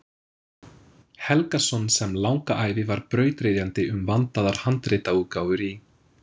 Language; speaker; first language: Icelandic; non-native, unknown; English